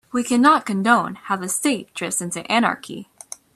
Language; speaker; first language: English; native; English